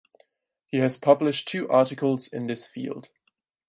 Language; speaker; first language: English; non-native, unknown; German